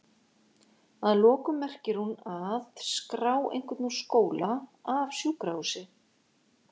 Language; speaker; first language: Icelandic; native; Icelandic